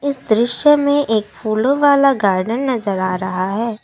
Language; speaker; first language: Hindi; non-native, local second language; Assamese